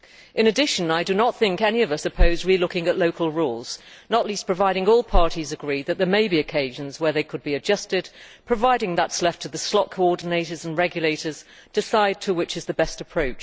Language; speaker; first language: English; native; English